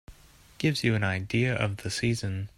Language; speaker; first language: English; native; English